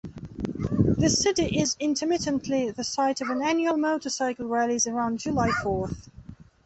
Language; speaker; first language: English; non-native, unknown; Belarusian